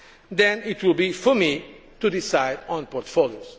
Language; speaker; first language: English; non-native, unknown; Portuguese